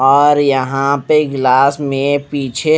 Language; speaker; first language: Hindi; non-native, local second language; Punjabi